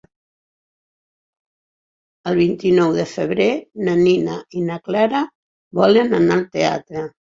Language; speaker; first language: Catalan; non-native, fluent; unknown